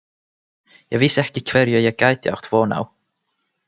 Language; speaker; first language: Icelandic; non-native, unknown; Finnish